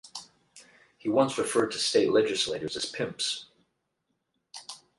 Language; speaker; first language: English; native; English